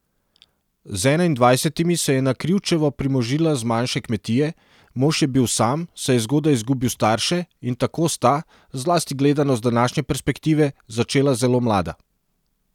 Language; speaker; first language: Slovenian; non-native, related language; Serbian